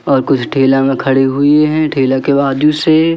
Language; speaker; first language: Hindi; native; Hindi